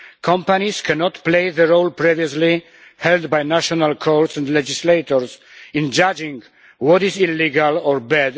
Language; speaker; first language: English; non-native, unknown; Polish